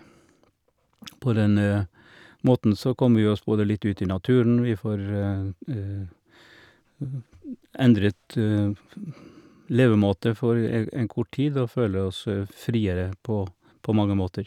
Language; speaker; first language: Norwegian; native; Norwegian